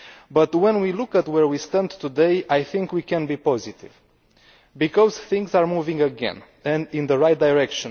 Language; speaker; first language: English; non-native, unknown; Romanian